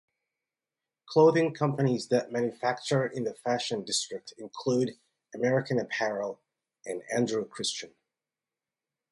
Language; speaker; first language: English; native; English